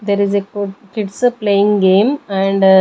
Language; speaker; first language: English; non-native, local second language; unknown